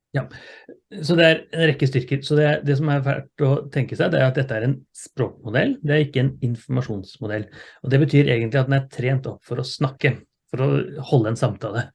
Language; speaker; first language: Norwegian; native; Norwegian